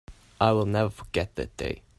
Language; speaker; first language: English; non-native, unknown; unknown